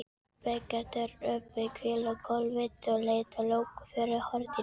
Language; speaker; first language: Icelandic; non-native, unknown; Filipino